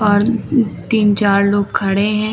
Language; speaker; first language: Hindi; native; Hindi